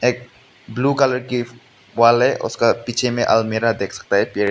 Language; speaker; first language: Hindi; non-native, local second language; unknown